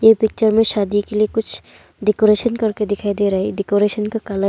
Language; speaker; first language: Hindi; non-native, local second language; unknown